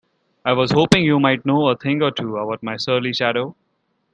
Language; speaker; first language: English; non-native, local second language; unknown